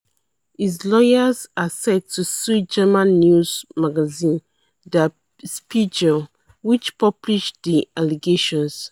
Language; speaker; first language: English; non-native, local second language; Yoruba